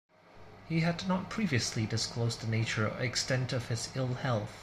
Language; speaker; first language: English; non-native, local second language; Cantonese